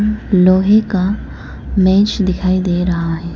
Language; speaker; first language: Hindi; non-native, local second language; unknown